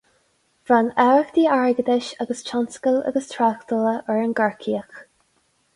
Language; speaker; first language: Irish; non-native, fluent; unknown